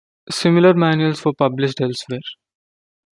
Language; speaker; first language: English; non-native, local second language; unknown